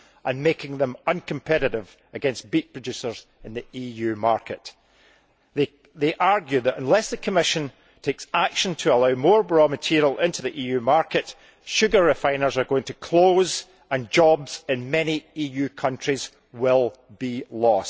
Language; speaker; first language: English; native; English